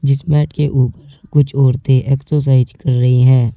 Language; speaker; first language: Hindi; native; Hindi